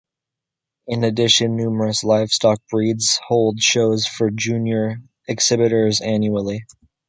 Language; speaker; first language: English; native; English